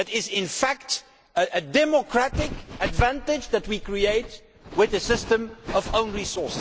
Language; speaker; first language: English; non-native, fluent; Dutch